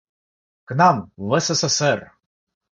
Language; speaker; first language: Russian; non-native, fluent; Georgian